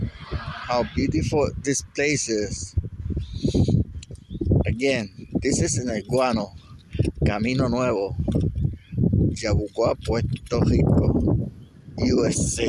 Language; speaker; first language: English; non-native, fluent; Spanish